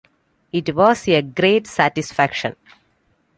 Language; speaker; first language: English; non-native, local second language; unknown